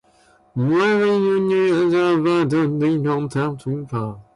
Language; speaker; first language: English; non-native, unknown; Japanese